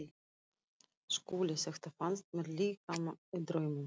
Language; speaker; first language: Icelandic; non-native, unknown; Russian